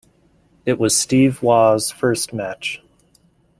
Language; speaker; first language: English; native; English